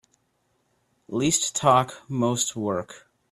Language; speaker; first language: English; native; English